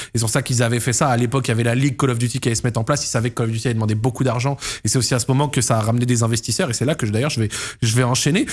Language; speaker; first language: French; native; French